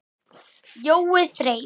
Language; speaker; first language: Icelandic; native; Icelandic